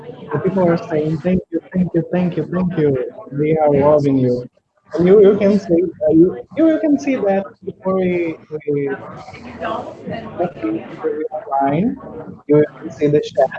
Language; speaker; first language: English; non-native, fluent; Portuguese